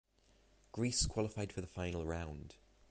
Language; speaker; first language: English; native; English